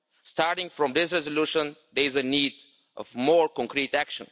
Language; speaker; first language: English; non-native, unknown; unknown